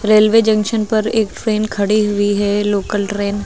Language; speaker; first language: Hindi; native; Hindi